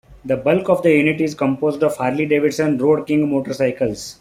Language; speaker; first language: English; non-native, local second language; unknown